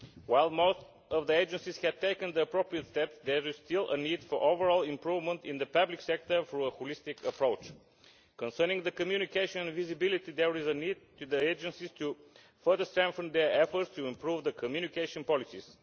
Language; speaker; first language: English; non-native, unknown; Bulgarian